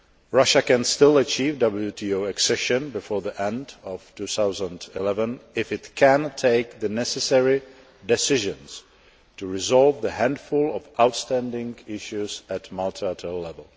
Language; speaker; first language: English; non-native, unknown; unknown